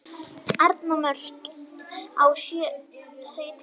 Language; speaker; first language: Icelandic; native; Icelandic